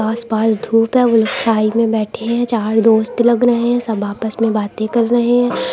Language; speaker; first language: Hindi; native; Hindi